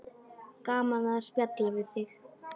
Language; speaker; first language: Icelandic; non-native, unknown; Polish